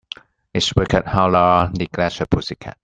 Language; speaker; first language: English; non-native, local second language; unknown